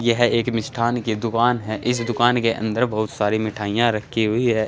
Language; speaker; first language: Hindi; native; Hindi